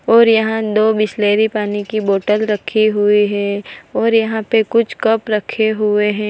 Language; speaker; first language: Hindi; non-native, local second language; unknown